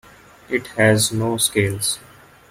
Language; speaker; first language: English; non-native, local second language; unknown